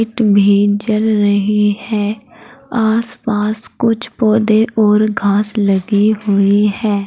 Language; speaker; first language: Hindi; native; Hindi